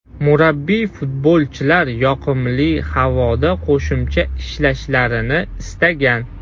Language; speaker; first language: Uzbek; non-native, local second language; Russian